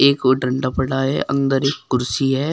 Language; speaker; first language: Hindi; native; Hindi